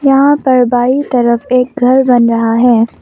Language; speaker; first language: Hindi; non-native, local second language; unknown